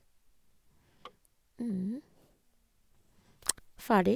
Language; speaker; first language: Norwegian; non-native, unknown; Ga